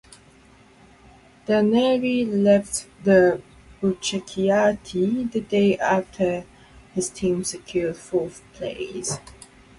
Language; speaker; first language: English; non-native, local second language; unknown